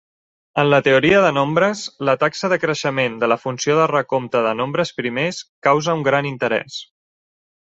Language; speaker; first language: Catalan; native; Catalan